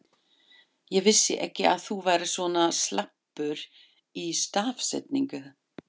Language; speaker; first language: Icelandic; non-native, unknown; German